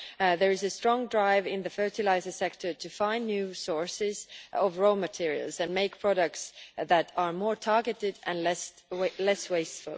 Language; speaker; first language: English; non-native, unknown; Estonian